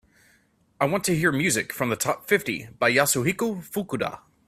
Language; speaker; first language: English; native; English